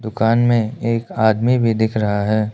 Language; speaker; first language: Hindi; non-native, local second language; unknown